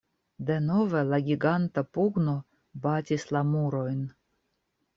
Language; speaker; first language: Esperanto; non-native, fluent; Russian